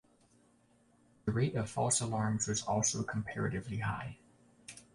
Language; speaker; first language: English; native; English